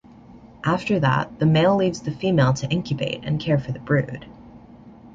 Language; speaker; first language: English; native; English